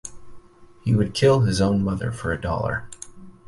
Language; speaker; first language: English; native; English